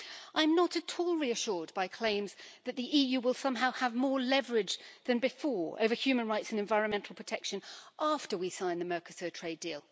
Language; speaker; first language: English; native; English